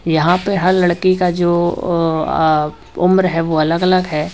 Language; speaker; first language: Hindi; native; Hindi